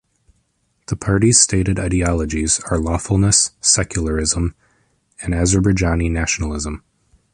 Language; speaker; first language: English; native; English